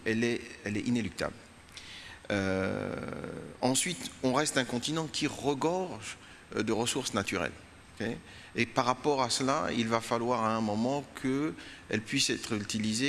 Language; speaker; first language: French; non-native, local second language; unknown